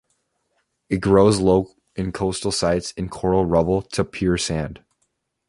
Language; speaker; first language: English; native; English